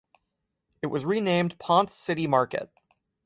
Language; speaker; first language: English; native; English